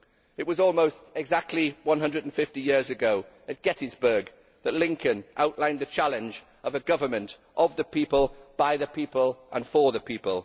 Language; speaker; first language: English; native; English